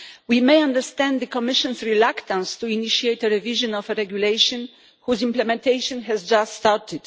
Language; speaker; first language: English; non-native, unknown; Polish